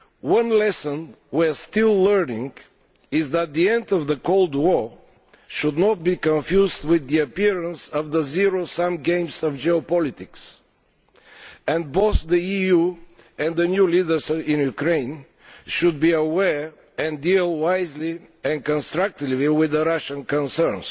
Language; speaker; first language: English; non-native, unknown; Bulgarian